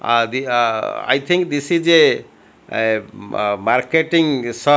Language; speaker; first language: English; non-native, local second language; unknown